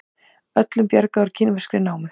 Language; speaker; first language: Icelandic; native; Icelandic